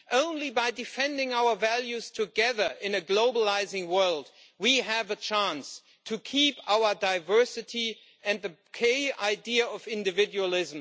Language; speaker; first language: English; non-native, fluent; German